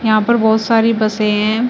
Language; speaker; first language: Hindi; native; Hindi